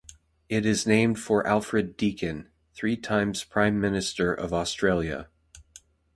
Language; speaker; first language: English; native; English